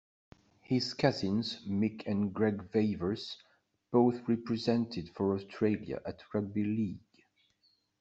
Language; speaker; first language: English; non-native, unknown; French